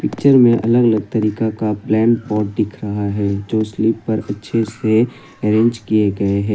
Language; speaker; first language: Hindi; non-native, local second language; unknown